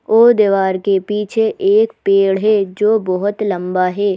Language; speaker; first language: Hindi; native; Hindi